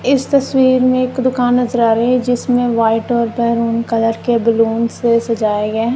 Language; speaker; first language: Hindi; non-native, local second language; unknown